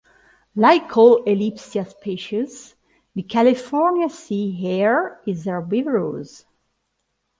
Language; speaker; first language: English; non-native, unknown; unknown